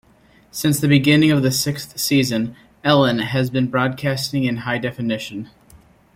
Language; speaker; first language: English; native; English